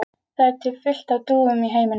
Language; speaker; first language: Icelandic; native; Icelandic